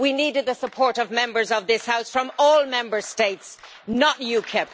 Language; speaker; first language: English; native; English